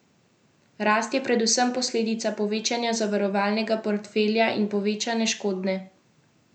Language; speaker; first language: Slovenian; native; Slovenian